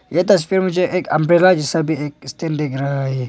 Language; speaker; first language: Hindi; non-native, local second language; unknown